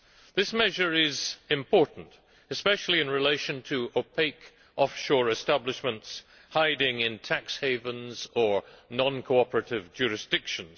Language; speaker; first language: English; native; English